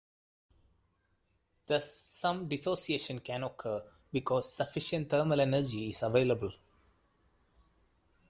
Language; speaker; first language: English; non-native, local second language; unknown